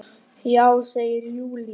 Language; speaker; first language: Icelandic; native; Icelandic